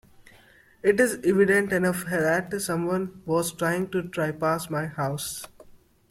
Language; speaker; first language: English; non-native, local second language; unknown